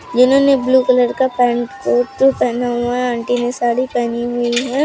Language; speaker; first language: Hindi; native; Hindi